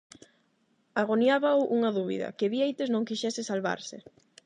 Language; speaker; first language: Galician; non-native, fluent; Spanish